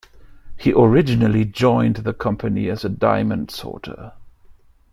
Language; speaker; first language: English; non-native, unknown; German